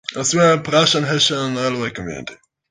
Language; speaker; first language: English; native; English